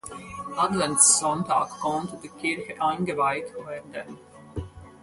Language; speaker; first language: German; non-native, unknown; Latvian